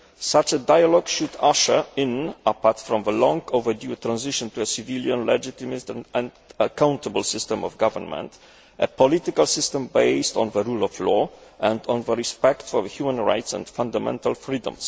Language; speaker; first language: English; native; English